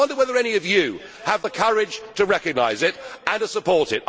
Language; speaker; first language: English; native; English